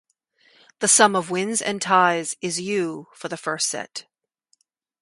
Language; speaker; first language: English; native; English